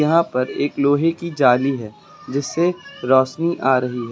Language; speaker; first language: Hindi; native; Hindi